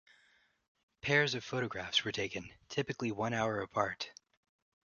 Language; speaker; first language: English; native; English